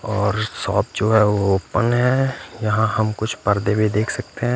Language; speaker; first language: Hindi; non-native, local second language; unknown